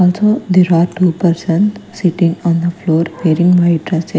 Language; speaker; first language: English; non-native, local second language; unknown